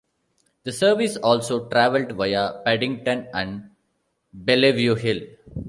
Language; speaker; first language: English; non-native, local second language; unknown